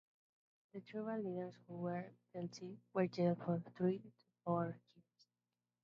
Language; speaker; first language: English; non-native, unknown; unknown